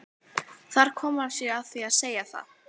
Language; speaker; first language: Icelandic; native; Icelandic